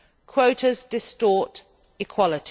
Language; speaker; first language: English; native; English